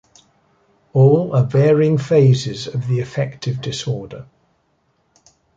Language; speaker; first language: English; native; English